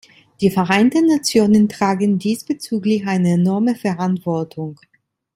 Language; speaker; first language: German; non-native, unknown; Italian